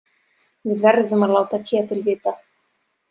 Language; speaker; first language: Icelandic; non-native, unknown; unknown